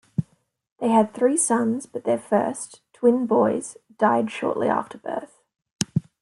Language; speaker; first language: English; native; English